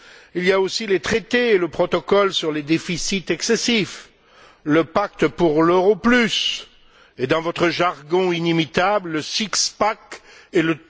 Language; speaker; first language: French; native; French